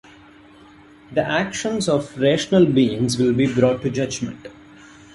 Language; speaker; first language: English; non-native, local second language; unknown